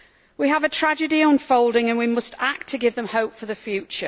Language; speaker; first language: English; native; English